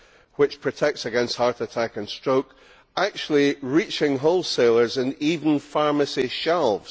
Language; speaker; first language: English; native; English